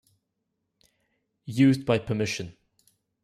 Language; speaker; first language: English; non-native, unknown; French